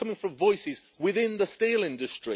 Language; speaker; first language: English; native; English